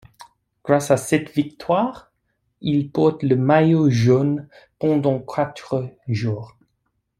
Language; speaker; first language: French; non-native, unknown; English